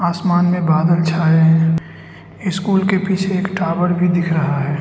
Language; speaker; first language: Hindi; non-native, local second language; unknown